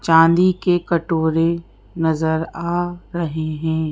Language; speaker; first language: Hindi; native; Hindi